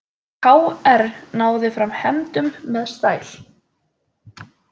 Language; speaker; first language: Icelandic; native; Icelandic